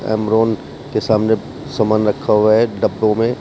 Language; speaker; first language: Hindi; native; Hindi